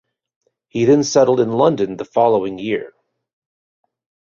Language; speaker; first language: English; native; English